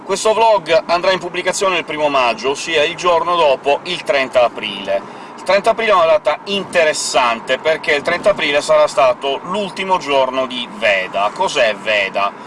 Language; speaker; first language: Italian; native; Italian